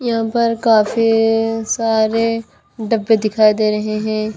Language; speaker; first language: Hindi; native; Hindi